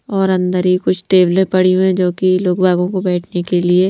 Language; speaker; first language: Hindi; non-native, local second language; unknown